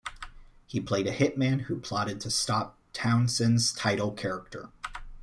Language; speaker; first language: English; native; English